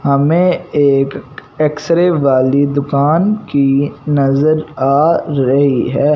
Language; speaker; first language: Hindi; non-native, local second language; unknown